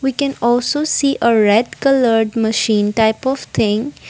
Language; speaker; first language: English; non-native, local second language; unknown